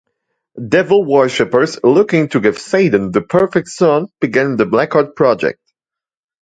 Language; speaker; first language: English; non-native, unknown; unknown